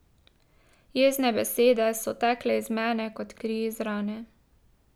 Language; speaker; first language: Slovenian; native; Slovenian